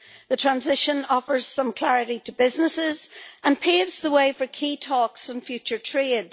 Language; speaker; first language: English; native; English